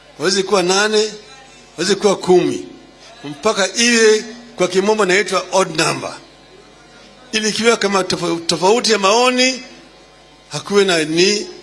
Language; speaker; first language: Swahili; non-native, local second language; Luo (Kenya and Tanzania)